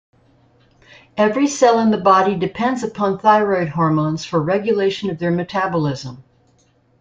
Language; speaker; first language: English; native; English